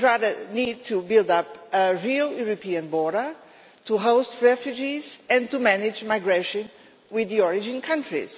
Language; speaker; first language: English; non-native, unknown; Portuguese